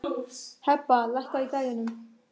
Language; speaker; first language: Icelandic; non-native, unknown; German